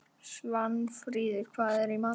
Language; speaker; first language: Icelandic; native; Icelandic